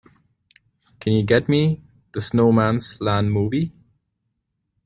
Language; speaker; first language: English; non-native, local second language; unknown